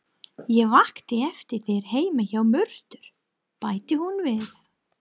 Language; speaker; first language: Icelandic; non-native, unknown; English